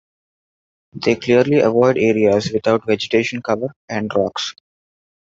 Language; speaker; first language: English; non-native, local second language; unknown